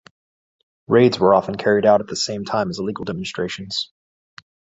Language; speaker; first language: English; native; English